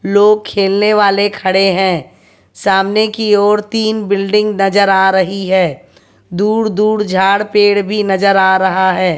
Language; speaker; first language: Hindi; native; Hindi